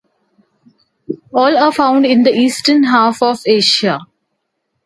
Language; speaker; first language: English; non-native, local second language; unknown